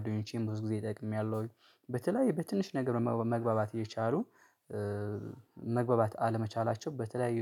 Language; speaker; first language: Amharic; native; Amharic